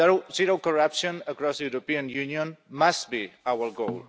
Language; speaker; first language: English; non-native, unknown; Catalan